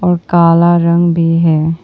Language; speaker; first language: Hindi; non-native, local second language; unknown